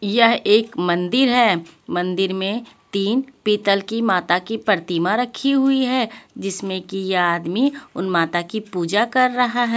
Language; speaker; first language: Hindi; non-native, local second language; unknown